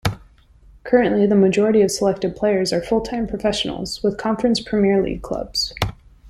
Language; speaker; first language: English; native; English